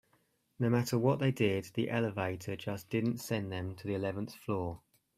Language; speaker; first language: English; native; English